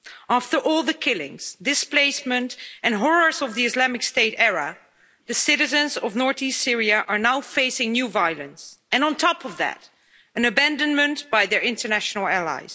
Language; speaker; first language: English; non-native, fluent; Dutch